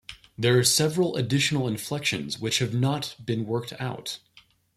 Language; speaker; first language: English; native; English